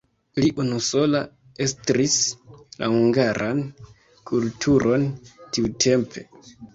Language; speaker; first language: Esperanto; non-native, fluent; Kinyarwanda